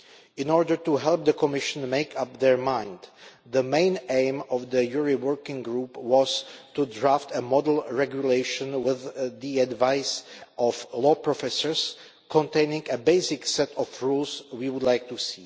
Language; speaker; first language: English; non-native, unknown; Czech